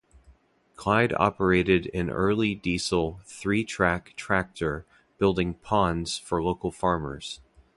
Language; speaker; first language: English; native; English